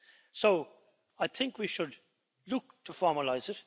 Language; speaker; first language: English; native; English